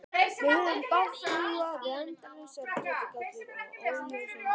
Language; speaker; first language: Icelandic; native; Icelandic